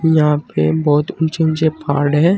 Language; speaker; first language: Hindi; native; Hindi